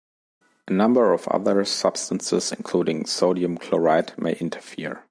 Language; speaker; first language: English; non-native, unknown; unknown